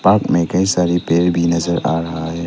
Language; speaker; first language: Hindi; non-native, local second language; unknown